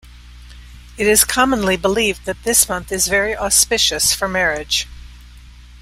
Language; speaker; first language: English; native; English